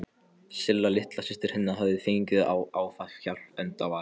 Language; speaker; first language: Icelandic; non-native, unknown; Polish